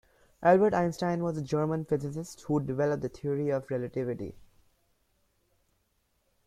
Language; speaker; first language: English; non-native, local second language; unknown